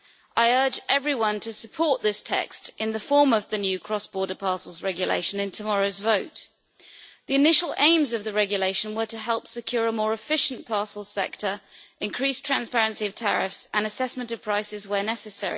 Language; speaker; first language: English; native; English